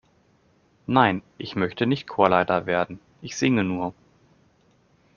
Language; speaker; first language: German; native; German